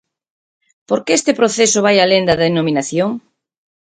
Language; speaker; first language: Galician; native; Galician